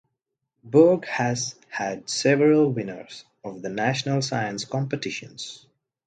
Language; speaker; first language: English; non-native, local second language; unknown